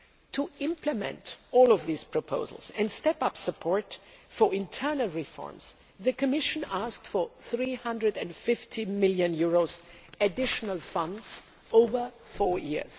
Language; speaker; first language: English; non-native, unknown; German